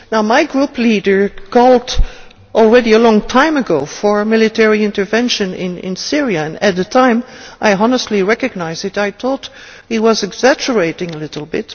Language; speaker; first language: English; non-native, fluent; Dutch